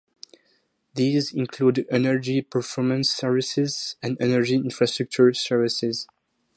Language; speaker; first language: English; non-native, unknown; French